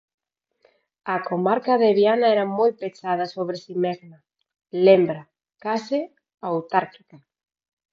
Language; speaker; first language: Galician; non-native, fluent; Spanish